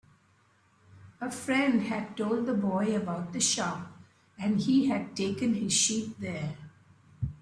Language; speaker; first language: English; non-native, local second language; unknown